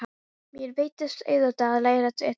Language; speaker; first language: Icelandic; non-native, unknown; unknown